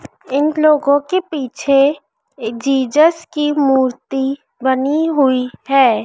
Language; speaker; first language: Hindi; native; Hindi